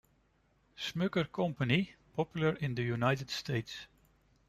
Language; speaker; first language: English; non-native, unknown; Dutch